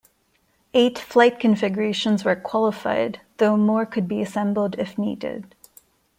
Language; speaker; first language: English; non-native, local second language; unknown